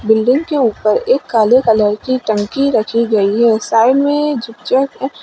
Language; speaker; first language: Hindi; native; Hindi